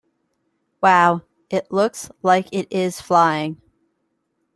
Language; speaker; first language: English; native; English